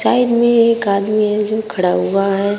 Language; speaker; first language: Hindi; native; Hindi